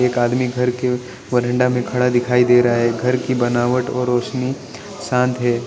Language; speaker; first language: Hindi; non-native, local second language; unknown